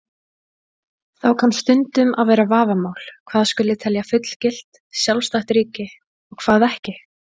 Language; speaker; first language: Icelandic; native; Icelandic